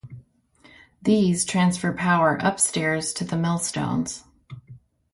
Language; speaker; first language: English; native; English